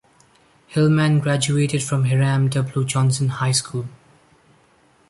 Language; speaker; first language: English; non-native, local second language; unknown